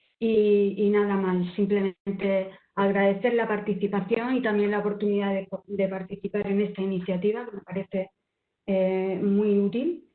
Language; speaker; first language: Spanish; native; Spanish